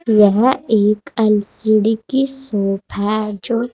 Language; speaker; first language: Hindi; native; Hindi